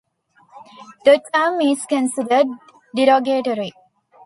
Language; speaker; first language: English; non-native, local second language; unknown